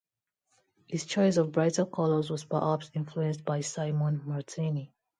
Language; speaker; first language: English; non-native, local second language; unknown